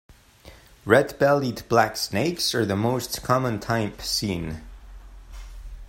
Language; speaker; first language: English; non-native, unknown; Spanish